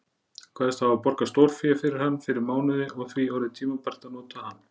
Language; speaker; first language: Icelandic; native; Icelandic